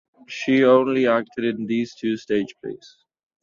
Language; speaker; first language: English; non-native, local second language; Urdu